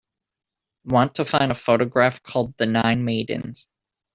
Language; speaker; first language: English; native; English